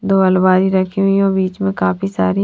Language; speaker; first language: Hindi; non-native, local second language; Punjabi